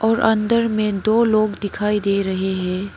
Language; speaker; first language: Hindi; non-native, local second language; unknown